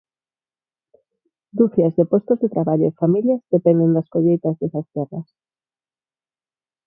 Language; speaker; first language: Galician; non-native, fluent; Spanish